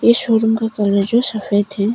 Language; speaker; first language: Hindi; non-native, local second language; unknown